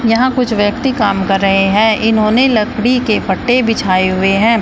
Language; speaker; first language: Hindi; native; Hindi